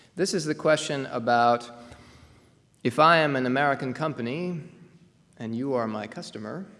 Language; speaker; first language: English; native; English